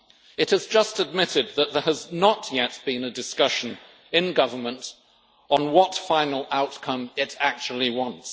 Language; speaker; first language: English; native; English